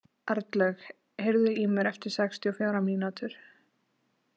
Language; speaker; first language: Icelandic; native; Icelandic